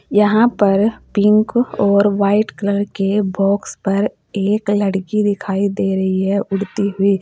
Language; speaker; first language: Hindi; native; Hindi